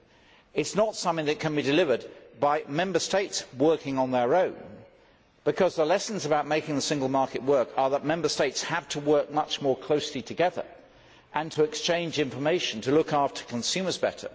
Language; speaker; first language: English; native; English